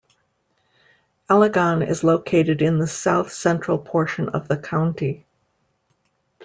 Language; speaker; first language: English; native; English